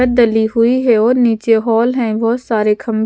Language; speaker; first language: Hindi; non-native, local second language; Punjabi